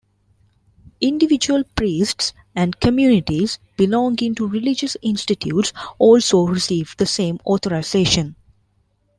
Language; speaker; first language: English; non-native, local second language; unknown